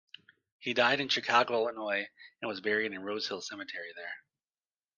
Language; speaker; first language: English; native; English